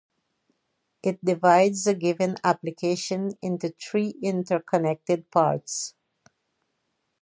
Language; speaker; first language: English; native; English